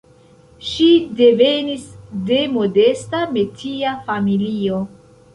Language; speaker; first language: Esperanto; non-native, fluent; Central Kurdish